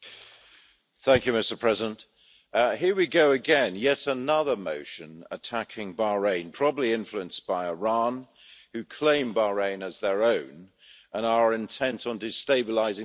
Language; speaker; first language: English; native; English